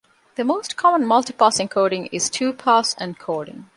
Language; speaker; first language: English; non-native, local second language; Divehi